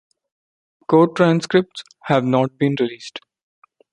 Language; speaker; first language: English; non-native, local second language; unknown